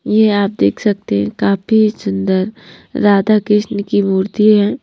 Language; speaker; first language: Hindi; non-native, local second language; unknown